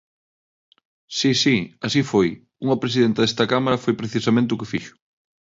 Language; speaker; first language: Galician; non-native, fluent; Spanish